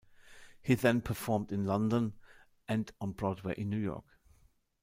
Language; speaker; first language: English; non-native, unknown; German